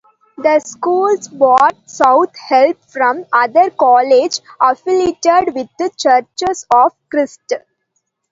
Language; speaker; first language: English; non-native, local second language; Tamil